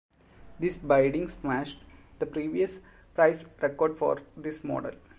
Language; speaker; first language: English; non-native, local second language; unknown